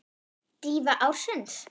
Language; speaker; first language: Icelandic; non-native, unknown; German